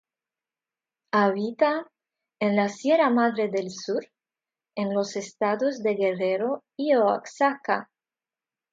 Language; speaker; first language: Spanish; non-native, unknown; Russian